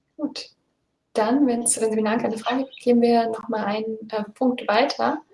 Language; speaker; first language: German; native; German